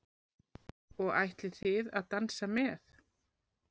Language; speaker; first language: Icelandic; native; Icelandic